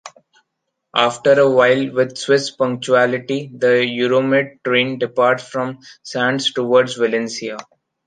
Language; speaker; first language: English; non-native, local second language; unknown